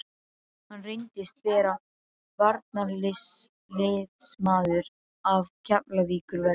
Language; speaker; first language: Icelandic; non-native, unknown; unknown